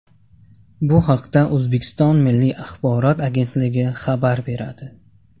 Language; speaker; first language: Uzbek; non-native, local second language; Tajik